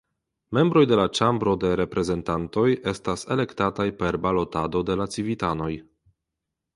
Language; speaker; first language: Esperanto; non-native, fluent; Polish